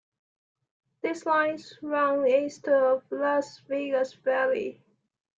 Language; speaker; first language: English; non-native, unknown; Chinese